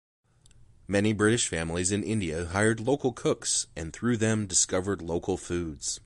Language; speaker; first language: English; native; English